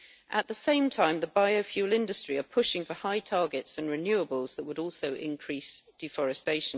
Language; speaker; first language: English; native; English